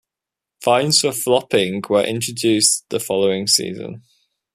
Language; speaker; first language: English; native; English